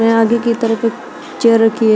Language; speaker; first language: Hindi; native; Hindi